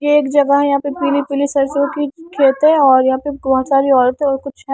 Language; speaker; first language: Hindi; non-native, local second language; Punjabi